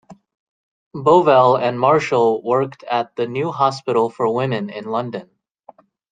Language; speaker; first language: English; native; English